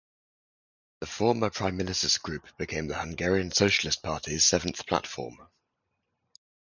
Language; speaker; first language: English; native; English